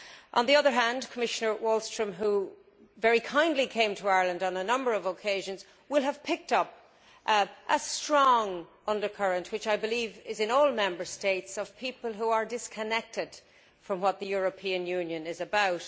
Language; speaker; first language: English; native; English